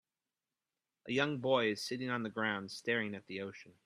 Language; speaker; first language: English; native; English